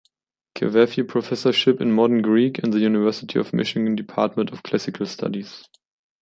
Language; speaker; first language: English; non-native, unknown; German